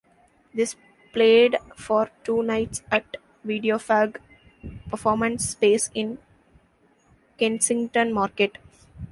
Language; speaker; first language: English; non-native, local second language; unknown